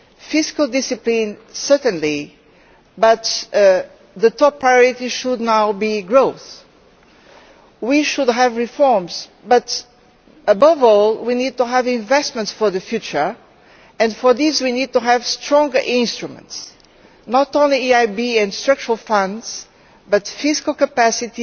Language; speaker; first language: English; non-native, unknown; Portuguese